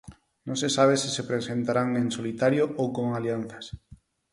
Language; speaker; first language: Galician; non-native, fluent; Spanish